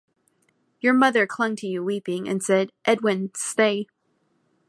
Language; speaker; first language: English; native; English